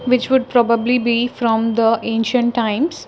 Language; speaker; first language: English; non-native, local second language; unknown